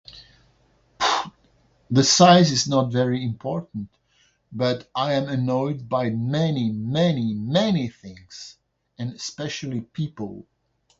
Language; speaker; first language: English; non-native, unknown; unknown